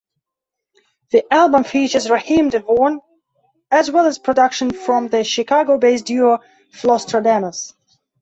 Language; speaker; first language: English; non-native, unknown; Belarusian